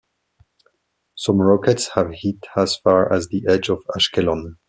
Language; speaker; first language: English; non-native, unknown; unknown